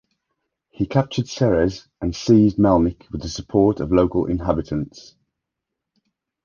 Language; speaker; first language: English; native; English